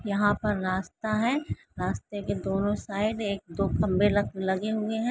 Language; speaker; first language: Hindi; non-native, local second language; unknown